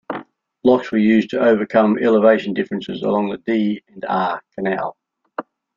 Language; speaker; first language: English; native; English